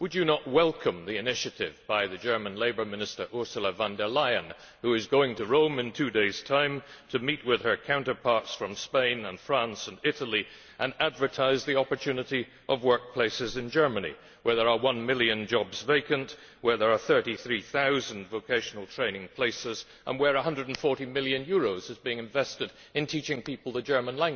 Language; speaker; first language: English; native; English